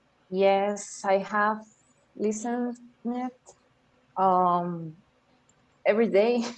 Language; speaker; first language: English; non-native, learner; Spanish